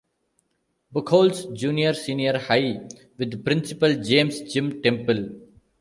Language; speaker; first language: English; non-native, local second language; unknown